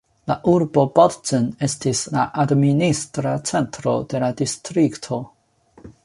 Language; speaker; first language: Esperanto; non-native, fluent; Chinese